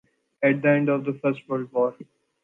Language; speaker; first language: English; non-native, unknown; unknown